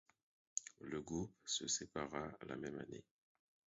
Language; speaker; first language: French; non-native, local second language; Haitian Creole